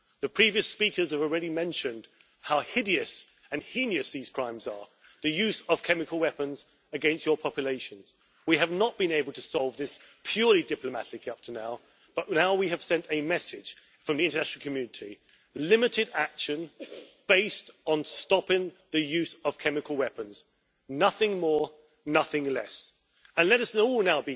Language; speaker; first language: English; native; English